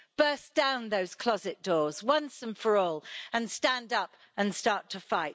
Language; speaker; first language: English; native; English